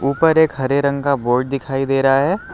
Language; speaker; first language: Hindi; native; Hindi